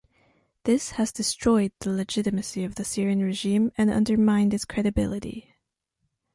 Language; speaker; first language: English; non-native, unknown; French